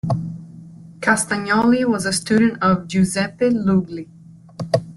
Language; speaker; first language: English; native; English